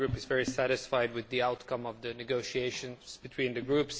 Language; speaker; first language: English; non-native, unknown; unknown